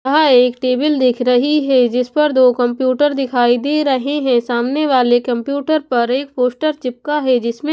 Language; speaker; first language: Hindi; non-native, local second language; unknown